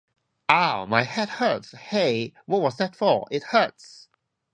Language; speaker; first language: English; non-native, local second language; Cantonese